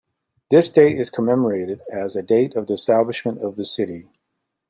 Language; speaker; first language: English; native; English